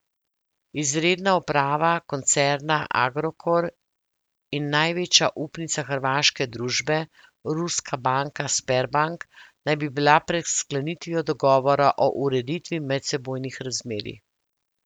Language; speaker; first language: Slovenian; native; Slovenian